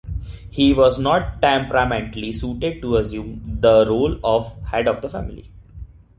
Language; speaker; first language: English; non-native, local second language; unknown